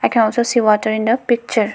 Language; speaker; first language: English; non-native, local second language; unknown